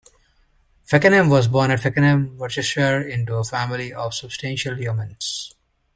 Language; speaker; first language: English; native; English